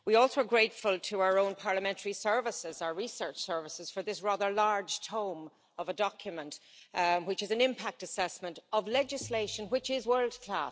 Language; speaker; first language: English; native; English